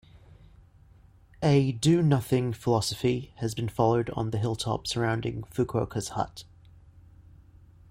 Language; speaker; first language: English; native; English